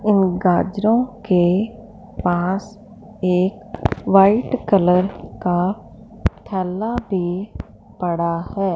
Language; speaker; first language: Hindi; non-native, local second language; Punjabi